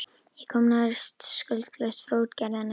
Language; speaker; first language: Icelandic; native; Icelandic